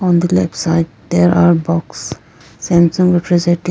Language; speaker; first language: English; non-native, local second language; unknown